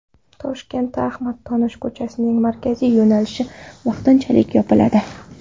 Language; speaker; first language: Uzbek; non-native, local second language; Kara-Kalpak